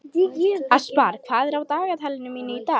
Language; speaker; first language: Icelandic; non-native, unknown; Lithuanian